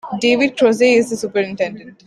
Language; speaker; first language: English; non-native, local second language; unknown